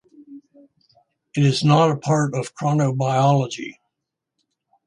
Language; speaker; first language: English; native; English